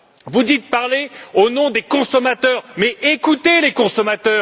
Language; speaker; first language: French; native; French